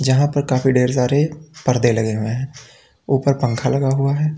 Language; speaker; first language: Hindi; native; Hindi